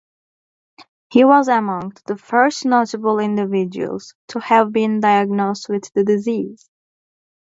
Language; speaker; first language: English; native; English